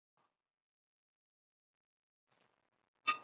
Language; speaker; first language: Icelandic; non-native, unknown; Albanian